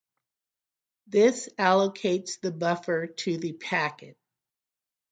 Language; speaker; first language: English; native; English